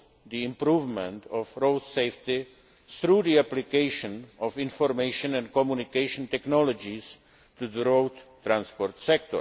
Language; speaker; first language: English; native; English